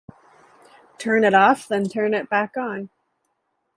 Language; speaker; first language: English; native; English